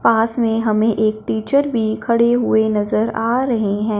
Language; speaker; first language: Hindi; non-native, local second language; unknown